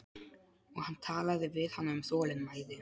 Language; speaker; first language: Icelandic; non-native, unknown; Polish